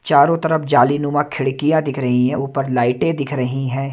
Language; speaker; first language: Hindi; non-native, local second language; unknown